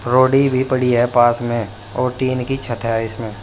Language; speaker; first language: Hindi; native; Hindi